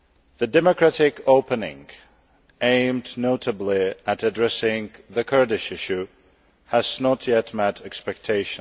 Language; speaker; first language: English; non-native, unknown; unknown